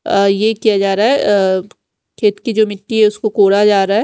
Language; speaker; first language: Hindi; non-native, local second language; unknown